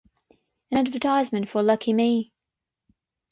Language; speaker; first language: English; non-native, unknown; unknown